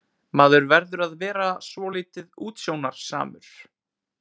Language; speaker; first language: Icelandic; native; Icelandic